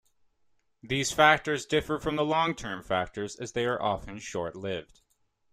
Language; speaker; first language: English; native; English